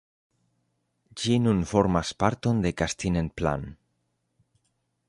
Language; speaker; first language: Esperanto; non-native, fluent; Spanish